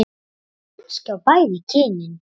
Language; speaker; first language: Icelandic; native; Icelandic